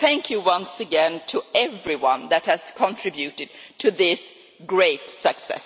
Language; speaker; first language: English; non-native, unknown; Swedish